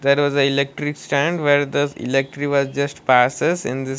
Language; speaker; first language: English; non-native, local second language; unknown